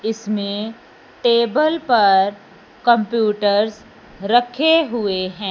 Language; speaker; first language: Hindi; non-native, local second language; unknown